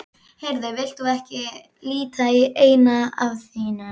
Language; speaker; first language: Icelandic; native; Icelandic